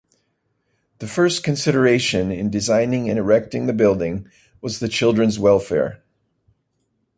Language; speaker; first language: English; native; English